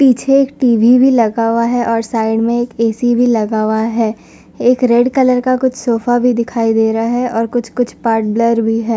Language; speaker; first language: Hindi; non-native, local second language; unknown